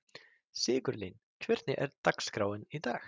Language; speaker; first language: Icelandic; non-native, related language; Swedish